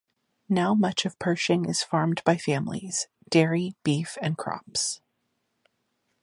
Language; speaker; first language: English; native; English